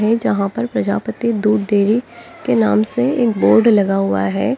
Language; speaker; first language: Hindi; native; Hindi